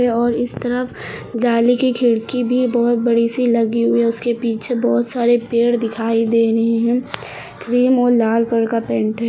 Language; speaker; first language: Hindi; native; Hindi